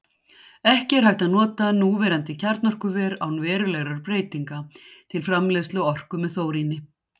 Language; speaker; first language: Icelandic; native; Icelandic